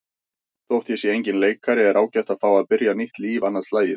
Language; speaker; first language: Icelandic; native; Icelandic